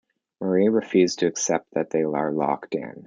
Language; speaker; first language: English; native; English